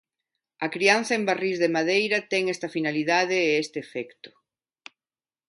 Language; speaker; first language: Galician; non-native, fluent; Spanish